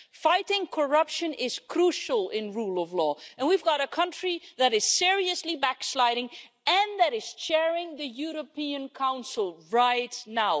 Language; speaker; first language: English; non-native, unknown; Dutch